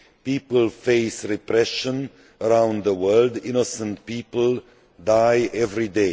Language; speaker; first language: English; non-native, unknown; Hungarian